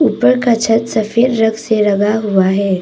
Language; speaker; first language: Hindi; non-native, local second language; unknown